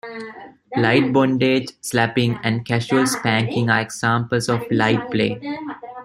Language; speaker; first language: English; non-native, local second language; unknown